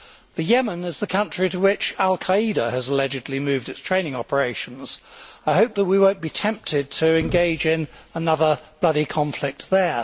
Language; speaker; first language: English; native; English